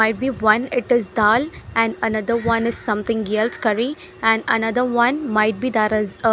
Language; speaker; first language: English; non-native, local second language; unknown